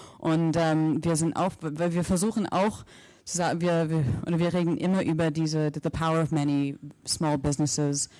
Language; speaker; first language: German; non-native, fluent; English